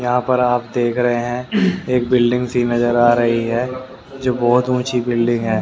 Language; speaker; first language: Hindi; native; Hindi